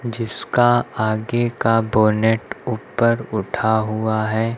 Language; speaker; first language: Hindi; native; Hindi